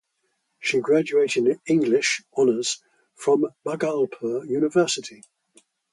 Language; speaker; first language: English; native; English